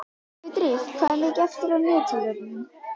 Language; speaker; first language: Icelandic; native; Icelandic